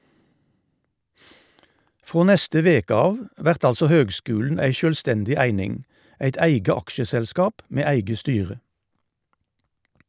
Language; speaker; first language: Norwegian; native; Norwegian